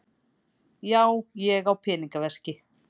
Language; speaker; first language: Icelandic; native; Icelandic